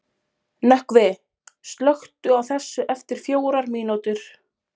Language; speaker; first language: Icelandic; non-native, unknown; Polish